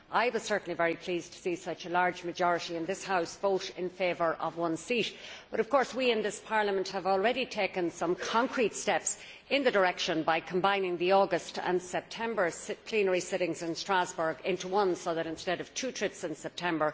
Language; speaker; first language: English; native; English